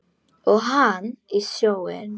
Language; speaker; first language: Icelandic; non-native, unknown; Polish